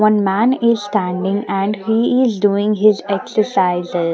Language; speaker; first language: English; non-native, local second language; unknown